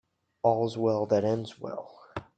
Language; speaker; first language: English; native; English